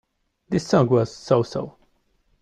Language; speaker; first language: English; non-native, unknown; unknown